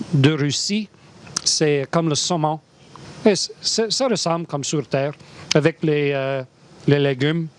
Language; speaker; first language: French; non-native, fluent; English